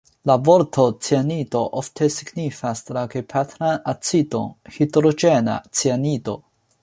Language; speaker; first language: Esperanto; non-native, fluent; Chinese